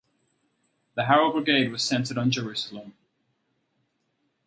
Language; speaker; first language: English; native; English